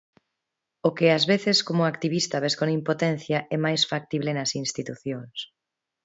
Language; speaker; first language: Galician; non-native, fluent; Spanish